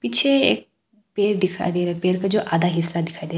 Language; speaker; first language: Hindi; non-native, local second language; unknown